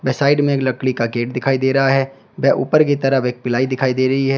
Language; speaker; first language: Hindi; native; Hindi